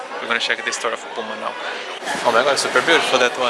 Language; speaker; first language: English; non-native, learner; Portuguese